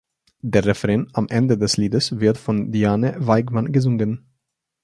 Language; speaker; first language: German; non-native, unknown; Slovenian